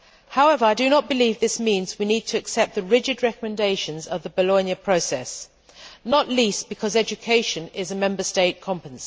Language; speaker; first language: English; native; English